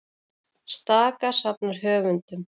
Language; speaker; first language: Icelandic; native; Icelandic